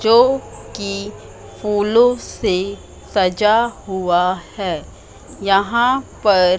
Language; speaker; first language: Hindi; native; Hindi